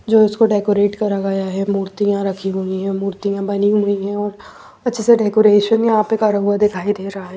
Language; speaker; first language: Hindi; non-native, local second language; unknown